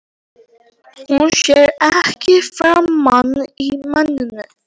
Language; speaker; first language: Icelandic; non-native, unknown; Polish